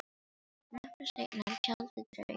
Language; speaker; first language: Icelandic; non-native, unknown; Filipino